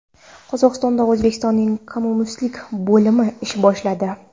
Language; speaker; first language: Uzbek; non-native, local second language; Kara-Kalpak